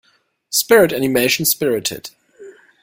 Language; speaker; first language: English; non-native, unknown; German